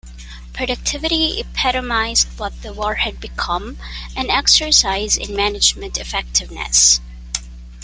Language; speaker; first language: English; non-native, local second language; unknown